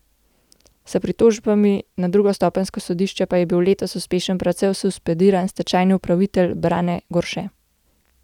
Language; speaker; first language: Slovenian; native; Slovenian